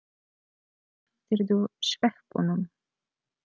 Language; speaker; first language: Icelandic; non-native, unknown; Polish